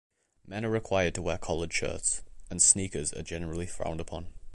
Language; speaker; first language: English; native; English